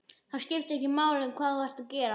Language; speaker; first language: Icelandic; native; Icelandic